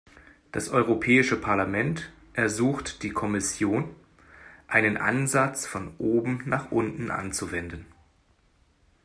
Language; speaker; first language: German; native; German